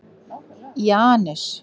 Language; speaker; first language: Icelandic; native; Icelandic